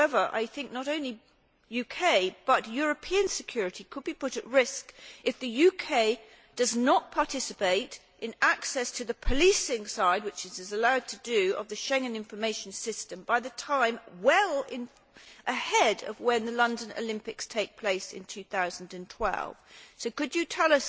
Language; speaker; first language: English; native; English